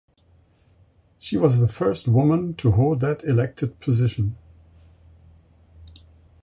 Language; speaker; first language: English; non-native, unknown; German